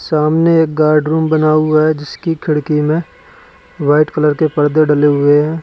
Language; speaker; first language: Hindi; native; Hindi